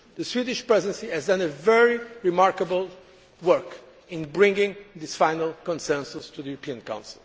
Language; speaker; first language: English; non-native, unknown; Portuguese